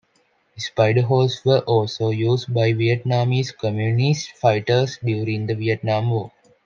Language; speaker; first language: English; non-native, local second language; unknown